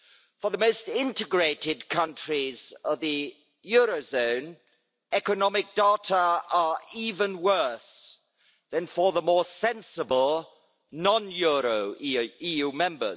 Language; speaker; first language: English; non-native, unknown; German